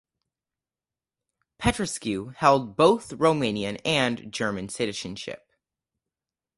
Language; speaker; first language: English; native; English